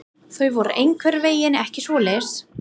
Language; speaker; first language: Icelandic; non-native, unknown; English